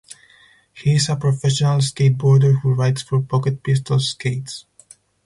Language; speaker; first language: English; non-native, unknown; Spanish